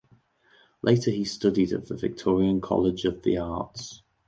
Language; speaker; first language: English; native; English